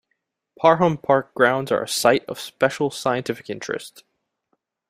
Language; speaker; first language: English; native; English